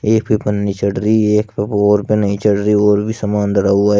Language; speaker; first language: Hindi; native; Hindi